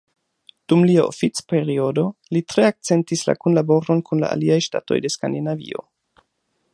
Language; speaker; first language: Esperanto; non-native, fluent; German